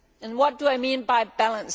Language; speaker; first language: English; non-native, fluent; Danish